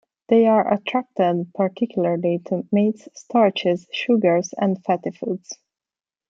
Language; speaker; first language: English; non-native, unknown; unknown